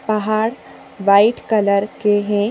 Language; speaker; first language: Hindi; native; Hindi